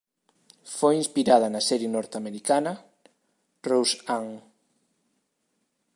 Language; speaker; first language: Galician; native; Galician